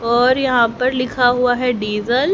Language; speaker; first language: Hindi; native; Hindi